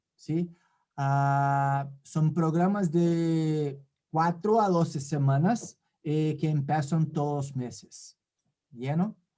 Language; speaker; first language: Spanish; non-native, related language; Portuguese